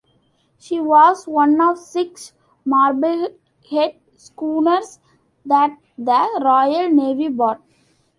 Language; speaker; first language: English; non-native, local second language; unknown